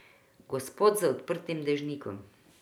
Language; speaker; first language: Slovenian; non-native, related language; Croatian